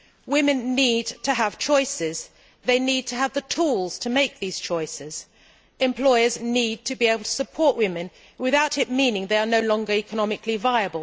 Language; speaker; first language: English; native; English